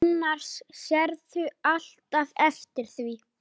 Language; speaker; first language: Icelandic; native; Icelandic